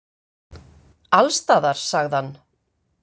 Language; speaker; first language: Icelandic; native; Icelandic